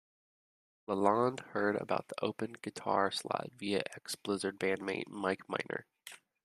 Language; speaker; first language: English; native; English